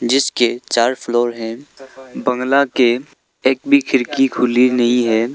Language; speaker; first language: Hindi; non-native, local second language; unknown